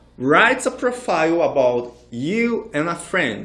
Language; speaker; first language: English; non-native, fluent; Portuguese